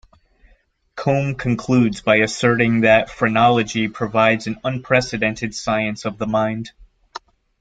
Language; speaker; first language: English; native; English